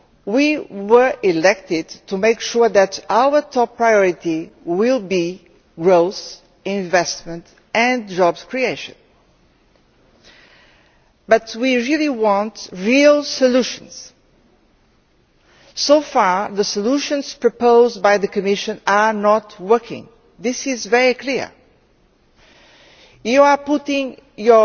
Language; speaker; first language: English; non-native, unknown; Portuguese